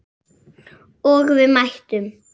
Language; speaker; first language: Icelandic; native; Icelandic